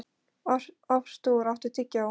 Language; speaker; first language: Icelandic; non-native, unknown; Polish